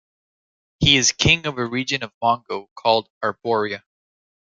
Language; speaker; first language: English; native; English